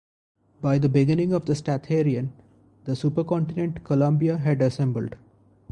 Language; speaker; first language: English; non-native, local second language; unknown